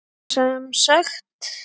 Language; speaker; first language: Icelandic; native; Icelandic